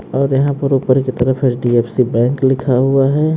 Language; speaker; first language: Hindi; native; Hindi